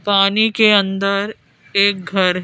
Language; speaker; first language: Hindi; native; Hindi